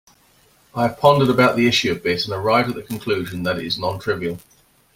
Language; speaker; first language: English; native; English